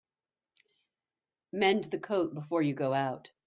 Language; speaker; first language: English; native; English